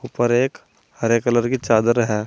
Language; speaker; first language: Hindi; native; Hindi